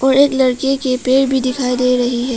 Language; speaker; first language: Hindi; non-native, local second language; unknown